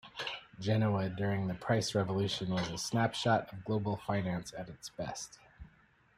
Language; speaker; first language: English; native; English